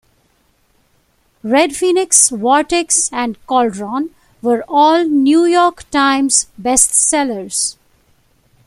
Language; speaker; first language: English; non-native, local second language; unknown